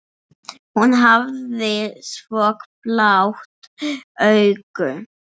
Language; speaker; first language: Icelandic; non-native, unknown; English